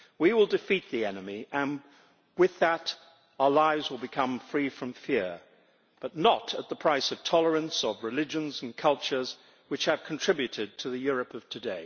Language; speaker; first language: English; native; English